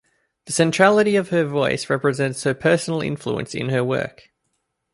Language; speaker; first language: English; native; English